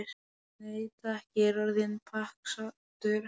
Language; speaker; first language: Icelandic; non-native, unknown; Polish